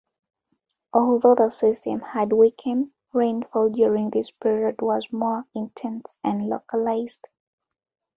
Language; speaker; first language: English; non-native, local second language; Ganda